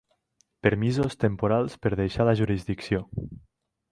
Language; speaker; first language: Catalan; native; Catalan